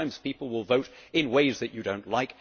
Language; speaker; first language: English; native; English